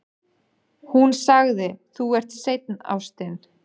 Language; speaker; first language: Icelandic; non-native, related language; Danish